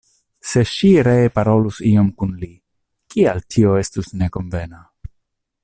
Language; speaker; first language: Esperanto; non-native, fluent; Italian